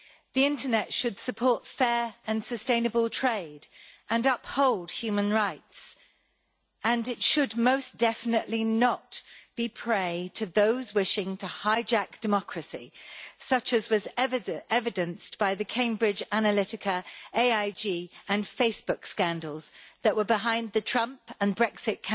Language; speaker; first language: English; native; English